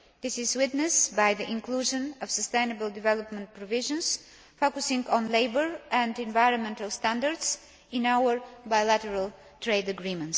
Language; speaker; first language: English; non-native, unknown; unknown